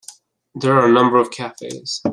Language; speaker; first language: English; native; English